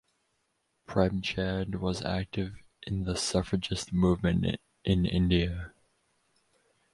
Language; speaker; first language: English; native; English